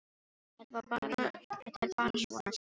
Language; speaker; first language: Icelandic; non-native, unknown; Filipino